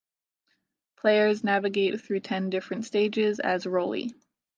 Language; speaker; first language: English; native; English